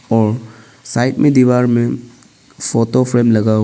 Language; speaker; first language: Hindi; non-native, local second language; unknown